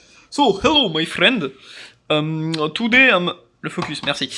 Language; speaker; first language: English; non-native, learner; French